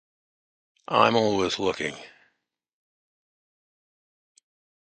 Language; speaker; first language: English; native; English